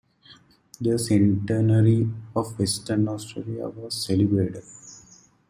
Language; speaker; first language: English; native; English